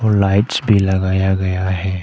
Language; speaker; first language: Hindi; non-native, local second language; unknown